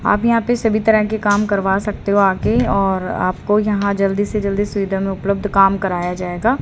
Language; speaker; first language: Hindi; native; Hindi